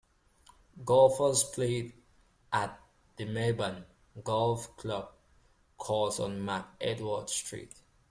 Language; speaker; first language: English; native; English